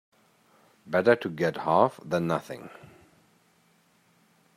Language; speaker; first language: English; native; English